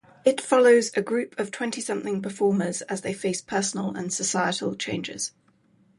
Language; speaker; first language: English; native; English